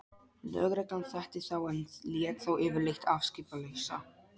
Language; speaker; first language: Icelandic; non-native, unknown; Polish